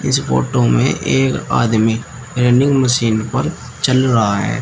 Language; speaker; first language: Hindi; native; Hindi